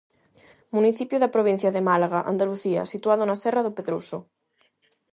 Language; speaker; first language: Galician; non-native, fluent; Spanish